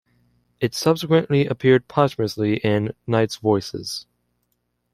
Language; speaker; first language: English; native; English